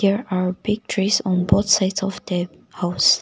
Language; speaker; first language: English; non-native, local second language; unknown